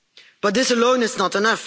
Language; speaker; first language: English; non-native, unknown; Dutch